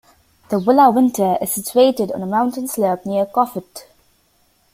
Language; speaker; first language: English; native; English